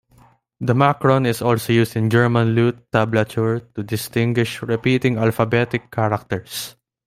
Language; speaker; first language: English; non-native, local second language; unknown